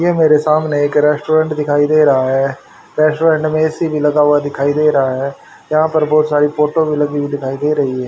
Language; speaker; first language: Hindi; native; Hindi